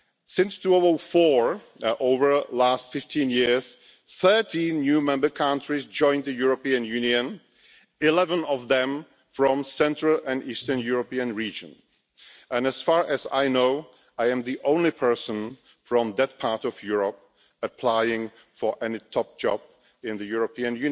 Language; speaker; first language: English; non-native, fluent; Czech